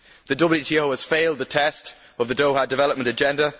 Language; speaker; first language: English; native; English